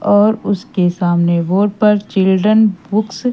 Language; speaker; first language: Hindi; native; Hindi